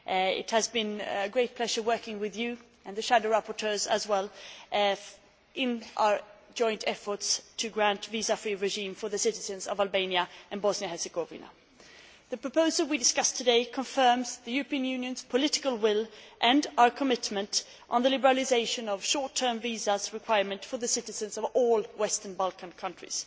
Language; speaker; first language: English; non-native, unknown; Swedish